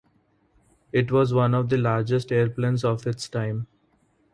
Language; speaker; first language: English; non-native, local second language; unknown